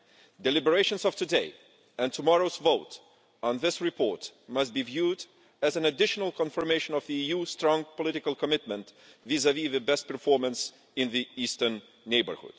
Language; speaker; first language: English; non-native, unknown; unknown